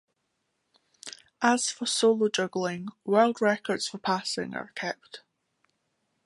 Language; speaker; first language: English; native; English